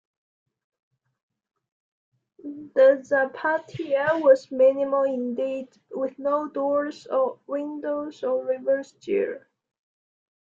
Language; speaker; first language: English; non-native, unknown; Chinese